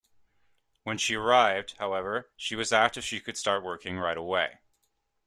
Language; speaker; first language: English; native; English